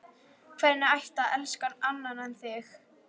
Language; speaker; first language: Icelandic; native; Icelandic